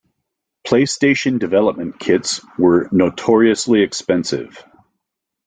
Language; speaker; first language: English; native; English